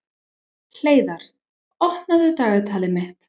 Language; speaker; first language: Icelandic; non-native, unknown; English